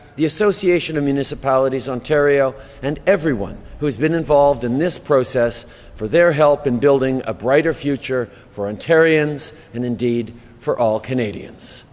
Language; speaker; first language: English; native; English